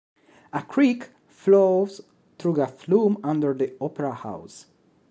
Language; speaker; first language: English; non-native, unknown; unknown